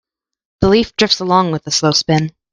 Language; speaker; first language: English; native; English